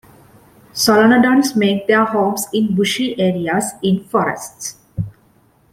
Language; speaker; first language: English; non-native, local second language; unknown